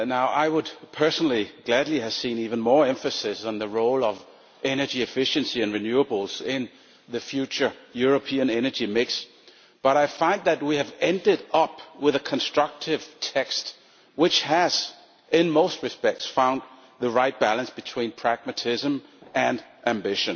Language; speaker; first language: English; non-native, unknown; Danish